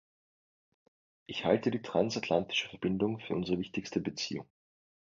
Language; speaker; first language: German; native; German